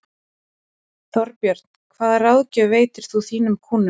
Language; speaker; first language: Icelandic; native; Icelandic